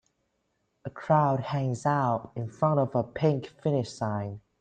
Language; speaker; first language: English; native; English